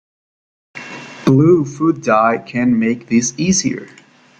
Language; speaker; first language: English; native; English